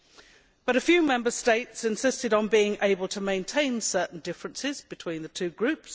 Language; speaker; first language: English; native; English